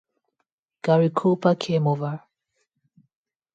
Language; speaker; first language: English; non-native, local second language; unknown